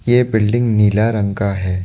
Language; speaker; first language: Hindi; non-native, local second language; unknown